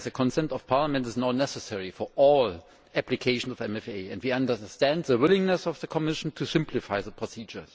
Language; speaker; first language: English; non-native, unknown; German